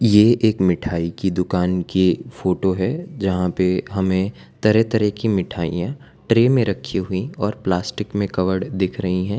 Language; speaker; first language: Hindi; non-native, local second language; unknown